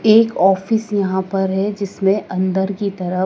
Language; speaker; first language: Hindi; native; Hindi